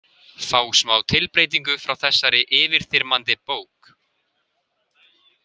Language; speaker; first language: Icelandic; native; Icelandic